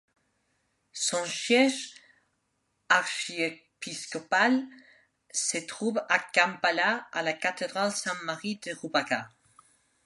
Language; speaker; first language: French; non-native, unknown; Spanish